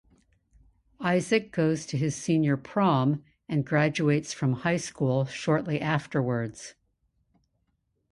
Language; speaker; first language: English; native; English